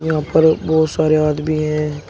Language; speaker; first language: Hindi; native; Hindi